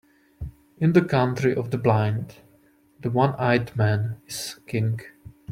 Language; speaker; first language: English; non-native, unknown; Czech